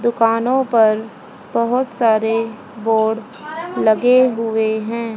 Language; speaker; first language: Hindi; native; Hindi